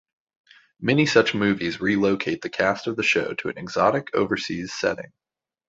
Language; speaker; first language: English; native; English